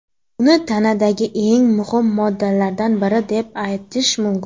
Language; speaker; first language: Uzbek; non-native, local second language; Kara-Kalpak